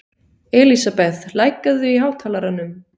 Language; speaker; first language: Icelandic; non-native, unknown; Swiss German